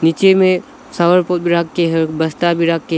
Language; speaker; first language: Hindi; non-native, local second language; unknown